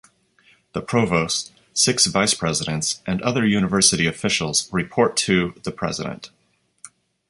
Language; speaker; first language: English; native; English